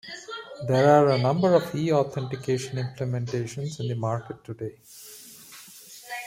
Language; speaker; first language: English; non-native, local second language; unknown